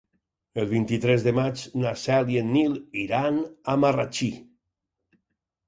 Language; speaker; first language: Catalan; native; Catalan